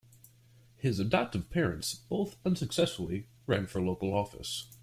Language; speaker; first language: English; native; English